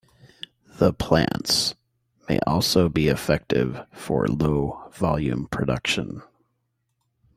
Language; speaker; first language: English; native; English